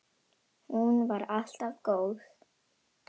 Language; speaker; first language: Icelandic; non-native, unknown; Indonesian